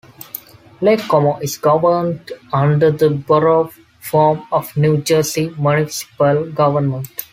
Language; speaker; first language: English; non-native, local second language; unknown